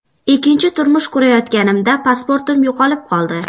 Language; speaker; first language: Uzbek; native; Uzbek